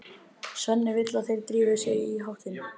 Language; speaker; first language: Icelandic; native; Icelandic